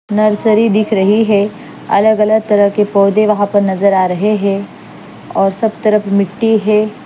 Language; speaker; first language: Hindi; non-native, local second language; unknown